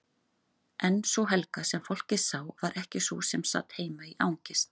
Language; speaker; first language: Icelandic; native; Icelandic